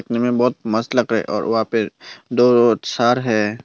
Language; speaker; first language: Hindi; non-native, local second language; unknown